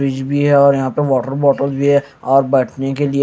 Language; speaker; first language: Hindi; non-native, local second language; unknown